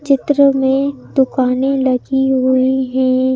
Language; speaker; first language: Hindi; native; Hindi